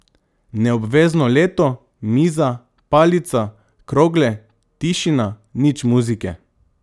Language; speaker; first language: Slovenian; non-native, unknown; Macedonian